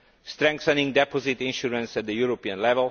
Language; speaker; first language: English; non-native, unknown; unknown